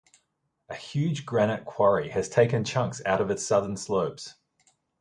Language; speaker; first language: English; native; English